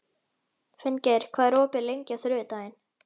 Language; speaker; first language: Icelandic; native; Icelandic